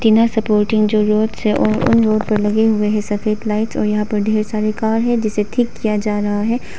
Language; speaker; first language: Hindi; non-native, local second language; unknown